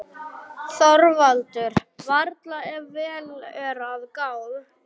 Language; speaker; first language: Icelandic; non-native, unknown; German